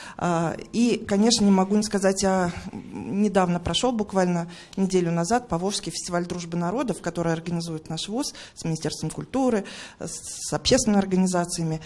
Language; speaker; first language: Russian; native; Russian